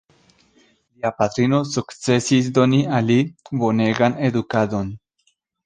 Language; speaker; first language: Esperanto; non-native, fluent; Spanish